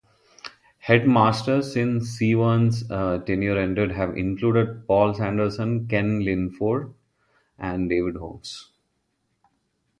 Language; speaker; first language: English; non-native, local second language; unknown